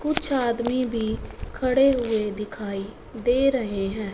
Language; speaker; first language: Hindi; non-native, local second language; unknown